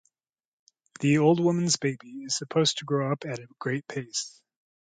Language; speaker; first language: English; native; English